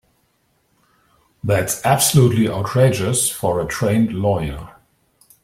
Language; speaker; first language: English; non-native, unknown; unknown